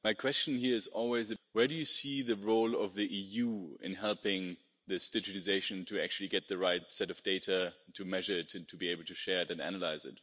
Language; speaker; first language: English; non-native, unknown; German